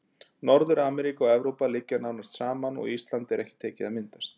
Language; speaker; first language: Icelandic; native; Icelandic